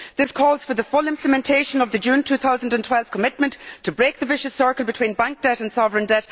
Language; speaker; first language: English; native; English